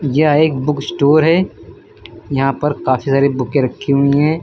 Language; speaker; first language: Hindi; native; Hindi